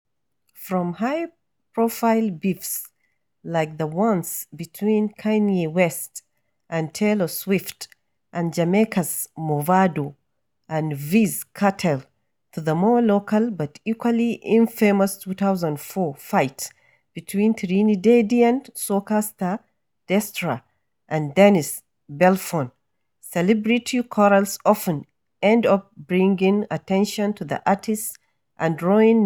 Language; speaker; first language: English; non-native, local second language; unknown